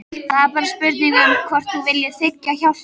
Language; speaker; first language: Icelandic; native; Icelandic